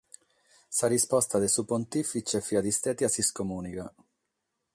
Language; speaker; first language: Sardinian; non-native, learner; Catalan